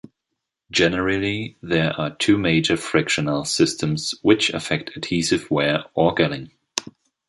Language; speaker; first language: English; non-native, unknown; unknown